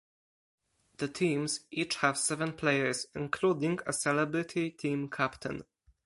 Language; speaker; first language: English; non-native, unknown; Polish